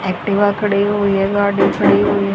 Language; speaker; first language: Hindi; native; Hindi